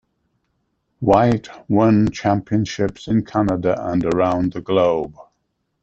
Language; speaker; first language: English; native; English